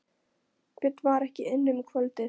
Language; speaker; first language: Icelandic; non-native, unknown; Polish